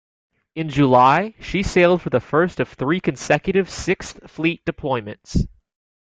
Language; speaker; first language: English; native; English